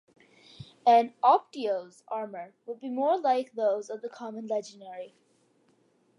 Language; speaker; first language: English; early bilingual, other home language; Malayalam